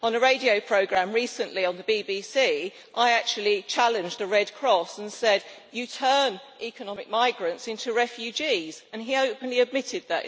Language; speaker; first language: English; native; English